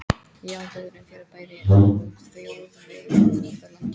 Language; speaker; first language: Icelandic; non-native, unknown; English